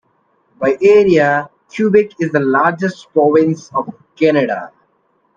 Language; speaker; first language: English; non-native, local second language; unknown